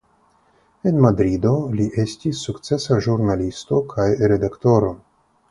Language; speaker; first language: Esperanto; non-native, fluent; Russian